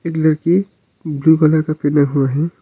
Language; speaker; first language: Hindi; non-native, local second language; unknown